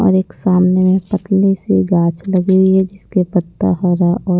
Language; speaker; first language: Hindi; non-native, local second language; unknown